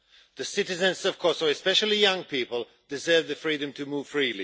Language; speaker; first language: English; non-native, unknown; Swedish